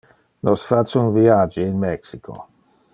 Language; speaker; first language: Interlingua; non-native, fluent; Dutch